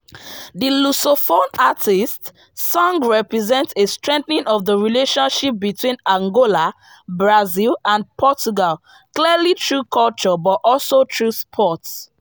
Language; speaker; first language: English; non-native, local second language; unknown